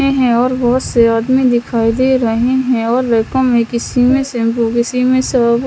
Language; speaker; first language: Hindi; non-native, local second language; Punjabi